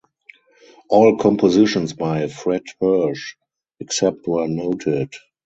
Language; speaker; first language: English; non-native, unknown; German